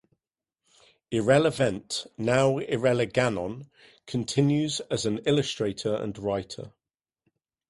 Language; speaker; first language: English; native; English